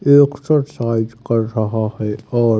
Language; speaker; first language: Hindi; native; Hindi